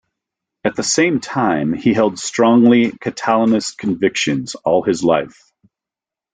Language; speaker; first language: English; native; English